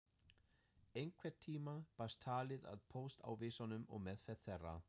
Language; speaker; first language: Icelandic; non-native, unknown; German